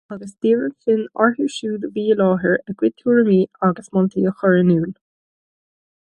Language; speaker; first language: Irish; non-native, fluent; English